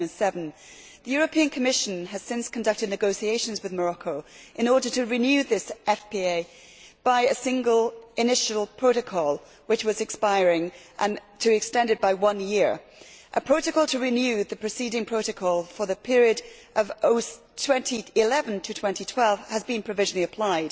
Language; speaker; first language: English; native; English